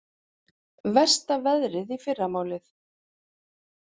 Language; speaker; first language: Icelandic; native; Icelandic